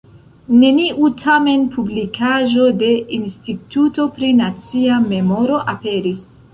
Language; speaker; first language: Esperanto; non-native, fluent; Central Kurdish